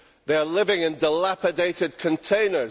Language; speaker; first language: English; native; English